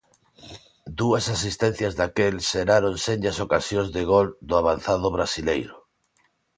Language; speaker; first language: Galician; non-native, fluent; Spanish